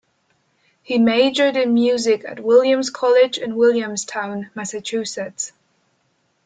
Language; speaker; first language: English; non-native, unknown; German